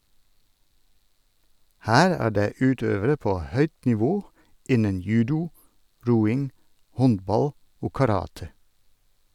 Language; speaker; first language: Norwegian; non-native, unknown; Dutch